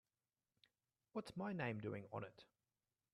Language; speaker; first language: English; native; English